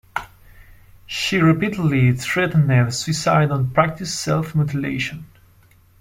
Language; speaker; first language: English; non-native, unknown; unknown